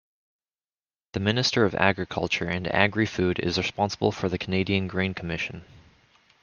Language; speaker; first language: English; native; English